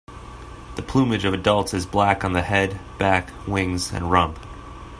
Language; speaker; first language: English; native; English